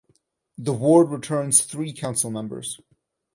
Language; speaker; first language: English; non-native, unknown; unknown